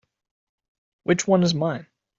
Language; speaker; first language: English; native; English